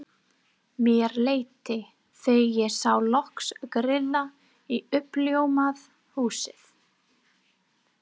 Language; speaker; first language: Icelandic; non-native, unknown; English